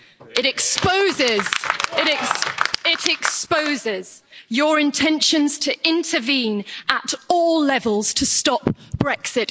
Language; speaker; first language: English; native; English